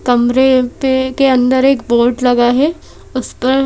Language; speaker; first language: Hindi; native; Hindi